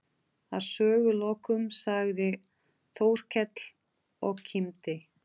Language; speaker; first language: Icelandic; non-native, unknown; Portuguese